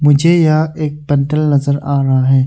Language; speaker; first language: Hindi; early bilingual, other home language; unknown